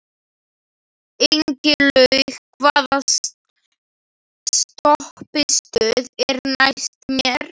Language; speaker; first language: Icelandic; non-native, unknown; Slovak